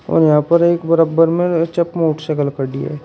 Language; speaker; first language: Hindi; native; Hindi